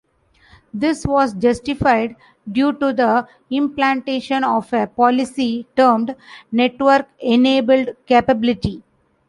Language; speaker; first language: English; non-native, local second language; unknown